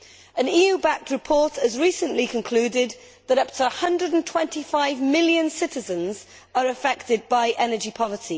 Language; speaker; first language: English; native; English